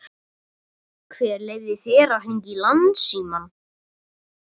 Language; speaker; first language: Icelandic; non-native, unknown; Russian